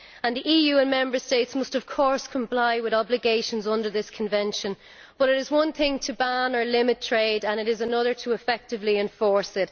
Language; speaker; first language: English; native; English